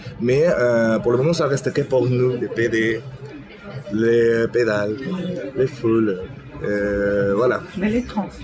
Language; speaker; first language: French; non-native, learner; Spanish